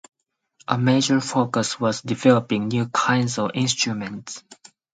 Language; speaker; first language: English; non-native, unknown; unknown